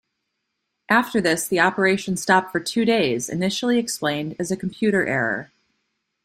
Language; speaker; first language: English; native; English